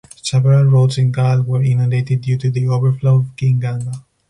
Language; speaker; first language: English; non-native, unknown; Spanish